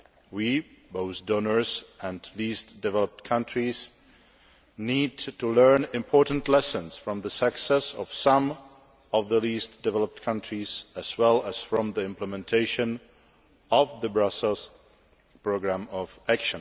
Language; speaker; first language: English; non-native, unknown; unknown